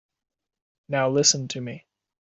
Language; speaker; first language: English; native; English